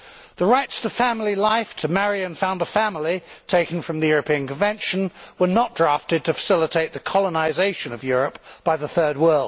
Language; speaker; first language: English; native; English